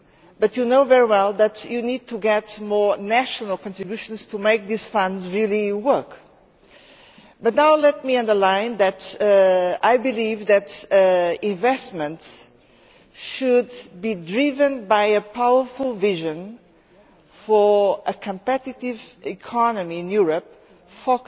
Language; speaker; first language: English; non-native, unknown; Portuguese